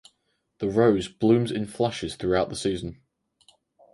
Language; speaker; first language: English; native; English